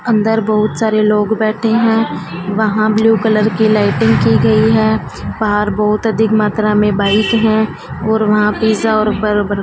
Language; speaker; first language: Hindi; non-native, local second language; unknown